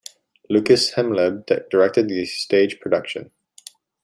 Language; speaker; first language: English; native; English